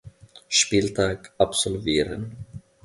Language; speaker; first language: German; non-native, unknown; Finnish